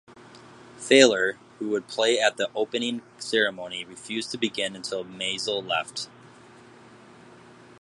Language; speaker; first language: English; native; English